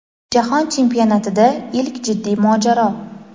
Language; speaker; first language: Uzbek; native; Uzbek